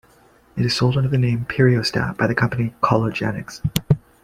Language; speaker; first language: English; native; English